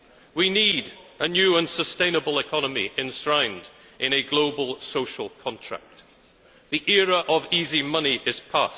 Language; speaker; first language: English; native; English